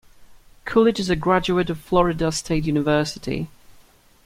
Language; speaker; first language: English; native; English